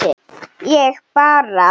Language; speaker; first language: Icelandic; non-native, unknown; Slovenian